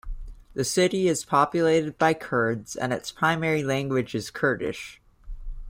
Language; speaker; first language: English; native; English